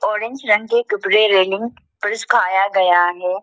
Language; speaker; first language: Hindi; non-native, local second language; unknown